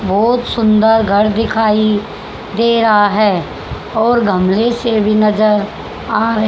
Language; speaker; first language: Hindi; native; Hindi